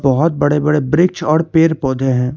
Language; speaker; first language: Hindi; non-native, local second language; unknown